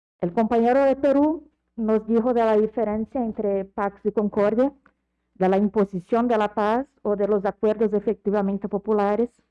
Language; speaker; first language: Spanish; non-native, related language; Portuguese